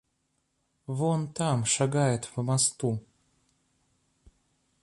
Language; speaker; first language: Russian; native; Russian